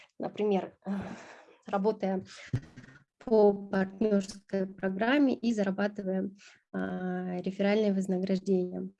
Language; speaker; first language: Russian; non-native, local second language; Kyrgyz